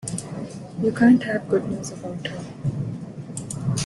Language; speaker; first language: English; non-native, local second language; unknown